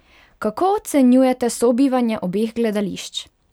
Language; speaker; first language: Slovenian; non-native, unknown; Hungarian